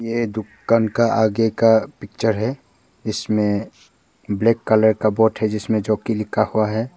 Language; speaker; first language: Hindi; early bilingual, other home language; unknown